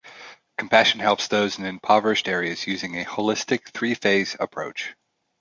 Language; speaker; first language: English; native; English